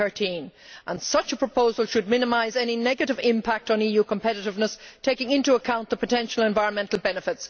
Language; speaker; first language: English; native; English